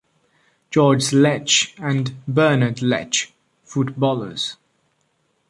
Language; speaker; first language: English; non-native, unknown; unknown